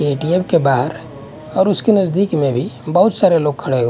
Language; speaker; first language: Hindi; native; Hindi